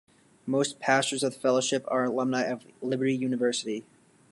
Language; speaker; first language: English; native; English